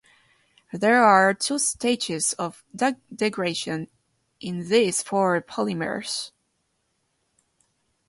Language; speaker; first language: English; non-native, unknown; Spanish